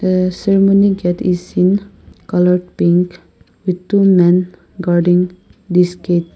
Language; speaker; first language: English; non-native, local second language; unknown